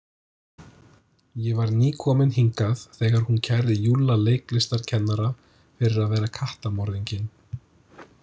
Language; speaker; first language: Icelandic; non-native, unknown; English